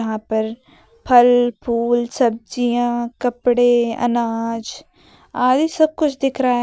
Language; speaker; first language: Hindi; native; Hindi